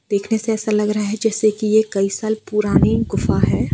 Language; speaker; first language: Hindi; non-native, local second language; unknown